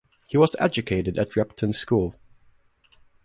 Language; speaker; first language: English; non-native, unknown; German